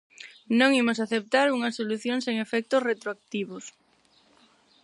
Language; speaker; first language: Galician; non-native, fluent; Spanish